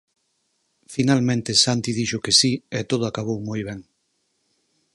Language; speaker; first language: Galician; native; Galician